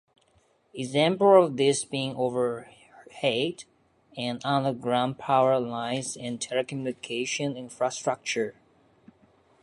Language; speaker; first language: English; non-native, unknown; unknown